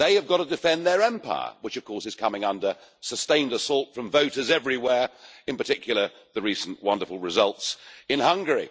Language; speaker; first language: English; native; English